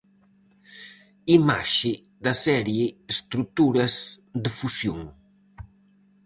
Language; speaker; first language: Galician; native; Galician